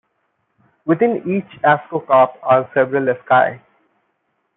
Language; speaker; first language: English; non-native, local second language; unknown